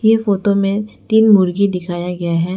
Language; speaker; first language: Hindi; non-native, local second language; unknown